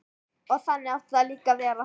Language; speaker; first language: Icelandic; native; Icelandic